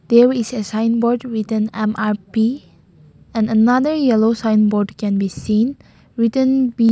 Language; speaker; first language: English; non-native, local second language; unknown